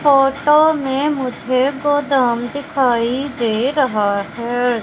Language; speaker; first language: Hindi; native; Hindi